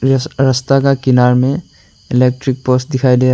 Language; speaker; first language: Hindi; non-native, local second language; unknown